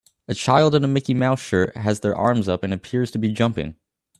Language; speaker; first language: English; native; English